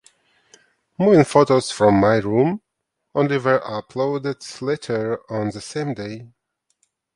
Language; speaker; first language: English; non-native, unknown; Ukrainian